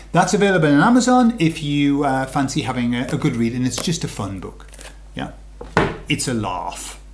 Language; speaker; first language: English; native; English